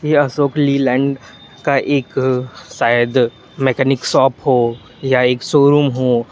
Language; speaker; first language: Hindi; non-native, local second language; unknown